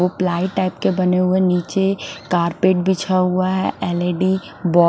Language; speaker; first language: Hindi; non-native, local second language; Punjabi